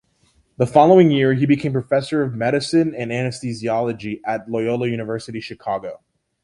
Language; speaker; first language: English; non-native, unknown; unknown